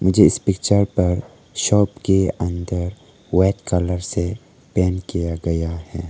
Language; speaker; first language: Hindi; early bilingual, other home language; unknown